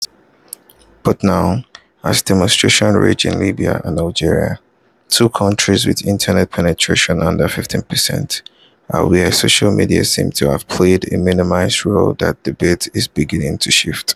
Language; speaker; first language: English; non-native, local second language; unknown